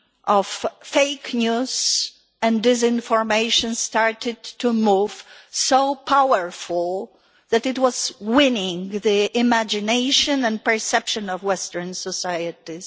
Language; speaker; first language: English; non-native, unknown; Polish